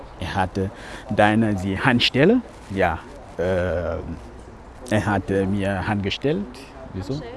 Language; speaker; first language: German; non-native, learner; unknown